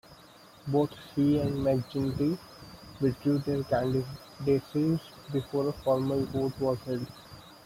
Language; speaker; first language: English; non-native, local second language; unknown